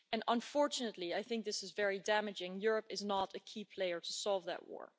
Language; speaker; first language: English; non-native, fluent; Dutch